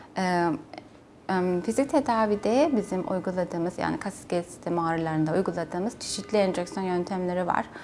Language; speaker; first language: Turkish; non-native, fluent; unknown